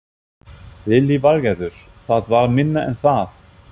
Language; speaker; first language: Icelandic; non-native, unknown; German